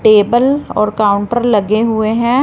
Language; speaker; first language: Hindi; non-native, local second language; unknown